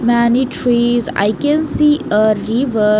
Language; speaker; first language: English; non-native, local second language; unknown